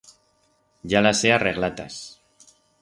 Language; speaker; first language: Aragonese; non-native, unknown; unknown